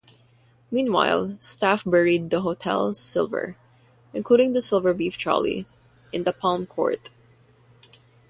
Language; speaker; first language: English; non-native, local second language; Filipino